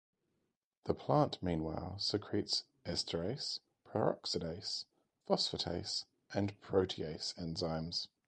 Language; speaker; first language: English; native; English